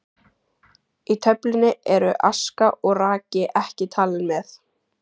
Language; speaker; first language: Icelandic; native; Icelandic